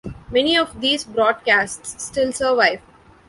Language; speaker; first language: English; non-native, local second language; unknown